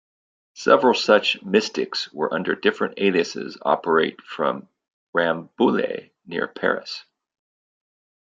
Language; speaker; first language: English; native; English